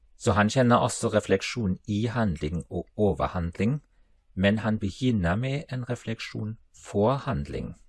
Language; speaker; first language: Norwegian; non-native, related language; German